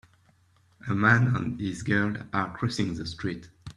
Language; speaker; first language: English; native; English